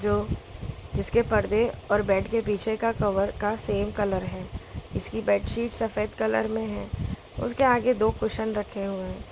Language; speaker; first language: Hindi; non-native, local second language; Gujarati